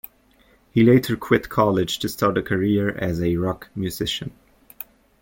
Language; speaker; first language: English; native; English